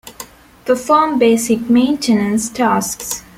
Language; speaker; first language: English; non-native, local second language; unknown